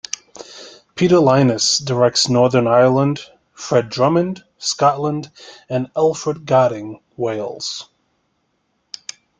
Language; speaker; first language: English; native; English